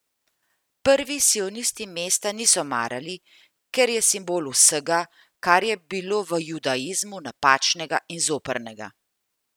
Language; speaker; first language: Slovenian; native; Slovenian